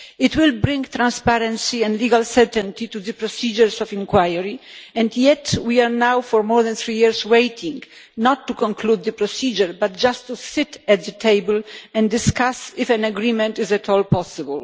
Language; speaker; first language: English; non-native, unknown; Polish